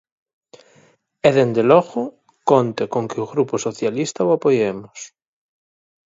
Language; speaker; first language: Galician; native; Galician